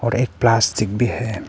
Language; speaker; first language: Hindi; non-native, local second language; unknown